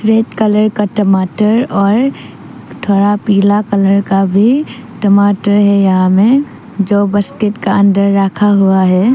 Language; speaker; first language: Hindi; early bilingual, other home language; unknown